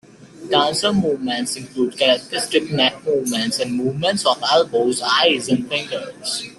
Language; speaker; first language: English; native; English